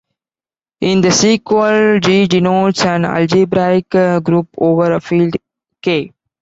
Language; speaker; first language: English; non-native, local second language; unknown